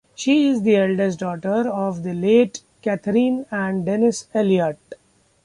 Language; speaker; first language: English; non-native, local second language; Marathi